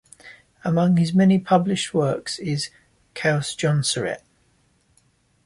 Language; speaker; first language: English; native; English